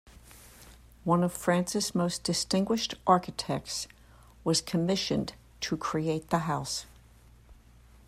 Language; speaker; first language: English; native; English